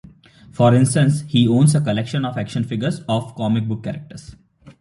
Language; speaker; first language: English; non-native, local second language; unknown